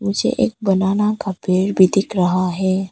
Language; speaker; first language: Hindi; early bilingual, other home language; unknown